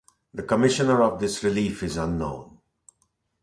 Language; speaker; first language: English; non-native, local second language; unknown